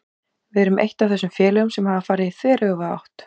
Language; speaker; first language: Icelandic; native; Icelandic